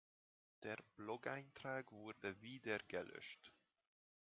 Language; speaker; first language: German; non-native, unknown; Hungarian